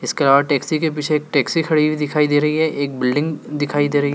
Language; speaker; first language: Hindi; native; Hindi